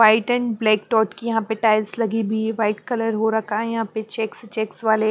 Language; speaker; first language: Hindi; non-native, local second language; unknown